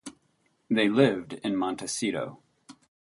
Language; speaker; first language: English; native; English